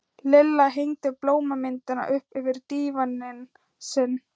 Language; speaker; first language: Icelandic; non-native, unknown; Thai